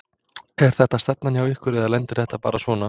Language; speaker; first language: Icelandic; non-native, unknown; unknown